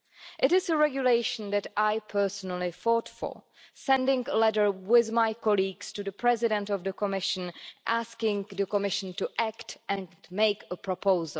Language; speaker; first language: English; non-native, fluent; Czech